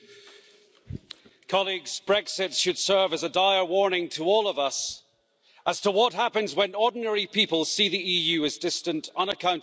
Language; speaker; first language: English; native; English